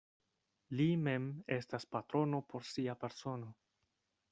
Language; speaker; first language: Esperanto; non-native, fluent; Spanish